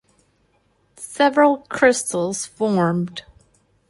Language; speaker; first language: English; non-native, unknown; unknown